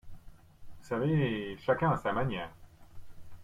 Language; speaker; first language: French; non-native, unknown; English